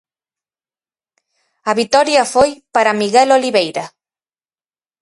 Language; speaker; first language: Galician; native; Galician